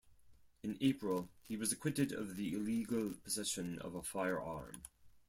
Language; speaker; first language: English; non-native, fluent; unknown